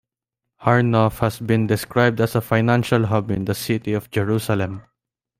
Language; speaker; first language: English; non-native, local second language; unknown